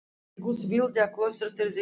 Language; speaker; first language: Icelandic; non-native, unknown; Russian